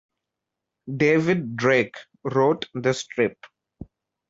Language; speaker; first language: English; non-native, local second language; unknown